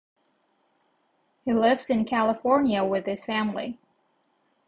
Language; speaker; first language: English; non-native, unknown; Japanese